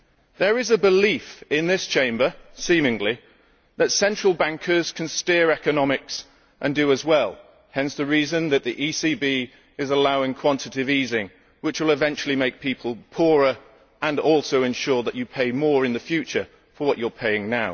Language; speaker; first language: English; native; English